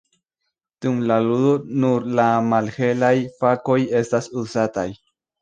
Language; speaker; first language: Esperanto; non-native, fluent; Spanish